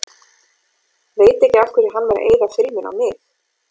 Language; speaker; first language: Icelandic; native; Icelandic